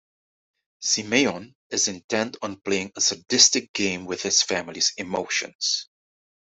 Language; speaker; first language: English; non-native, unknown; Dutch